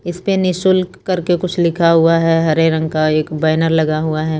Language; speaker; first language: Hindi; native; Hindi